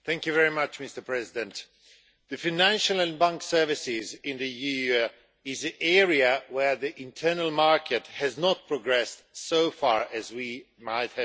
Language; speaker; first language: English; non-native, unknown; Swedish